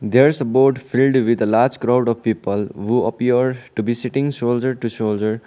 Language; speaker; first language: English; non-native, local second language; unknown